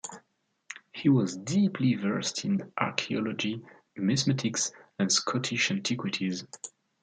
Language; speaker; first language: English; non-native, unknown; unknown